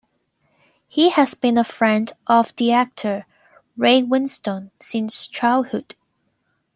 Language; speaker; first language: English; non-native, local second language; Cantonese